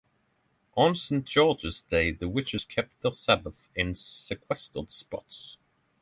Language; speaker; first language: English; non-native, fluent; Norwegian